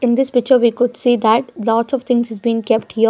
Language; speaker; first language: English; non-native, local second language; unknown